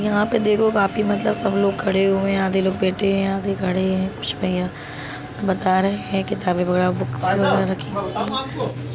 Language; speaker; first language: Hindi; native; Hindi